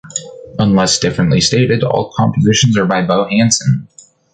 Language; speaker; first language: English; native; English